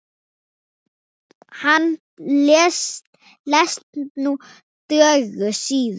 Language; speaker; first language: Icelandic; non-native, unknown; Thai